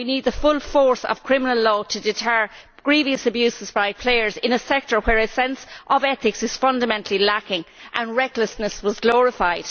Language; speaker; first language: English; native; English